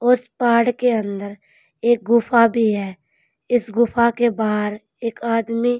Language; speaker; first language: Hindi; native; Hindi